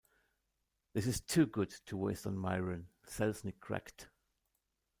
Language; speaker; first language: English; non-native, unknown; German